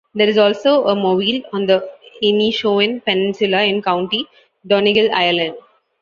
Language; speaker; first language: English; non-native, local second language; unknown